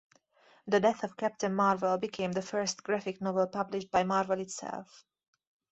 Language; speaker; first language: English; native; English